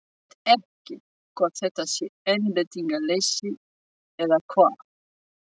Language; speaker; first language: Icelandic; non-native, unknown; French